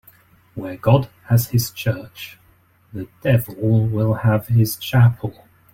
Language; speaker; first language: English; native; English